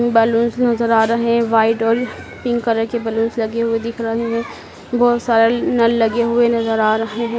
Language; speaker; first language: Hindi; native; Hindi